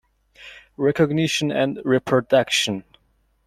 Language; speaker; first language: English; non-native, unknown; Mongolian